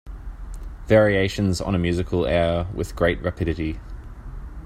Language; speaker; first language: English; native; English